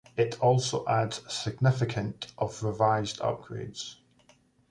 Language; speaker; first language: English; native; English